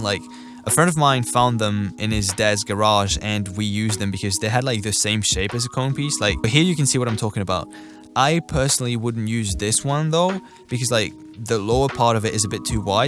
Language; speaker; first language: English; native; English